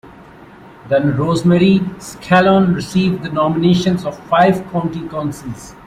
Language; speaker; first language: English; non-native, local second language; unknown